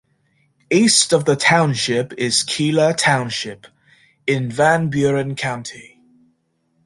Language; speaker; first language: English; native; English